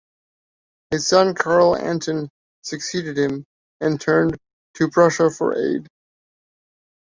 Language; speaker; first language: English; native; English